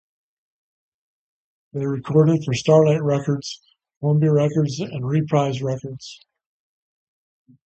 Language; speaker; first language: English; native; English